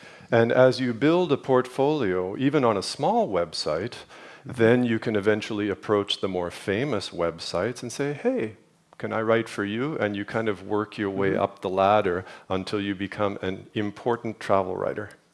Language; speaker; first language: English; native; English